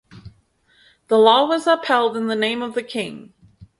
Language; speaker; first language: English; native; English